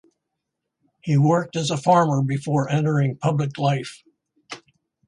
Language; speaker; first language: English; native; English